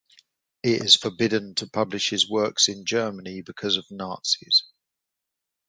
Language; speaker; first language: English; native; English